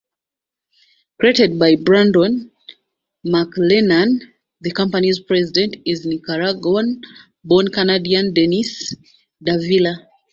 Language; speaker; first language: English; non-native, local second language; Ganda